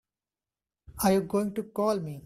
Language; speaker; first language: English; non-native, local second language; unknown